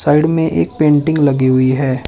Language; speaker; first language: Hindi; native; Hindi